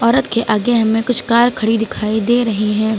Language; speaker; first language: Hindi; native; Hindi